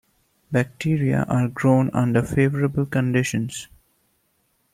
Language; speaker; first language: English; non-native, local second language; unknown